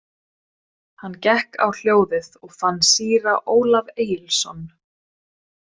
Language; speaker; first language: Icelandic; non-native, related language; Swedish